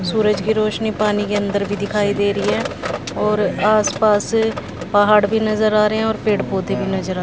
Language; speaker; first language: Hindi; native; Hindi